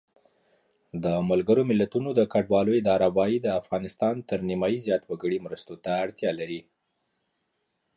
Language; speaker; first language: English; non-native, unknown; Pashto